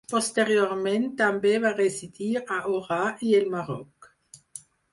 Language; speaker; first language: Catalan; non-native, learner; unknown